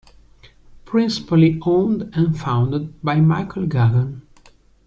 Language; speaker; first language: English; non-native, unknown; Italian